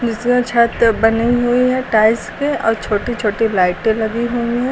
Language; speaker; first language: Hindi; native; Hindi